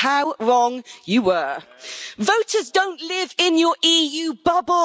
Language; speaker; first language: English; native; English